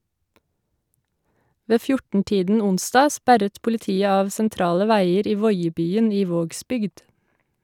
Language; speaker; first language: Norwegian; native; Norwegian